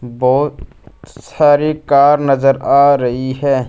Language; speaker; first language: Hindi; non-native, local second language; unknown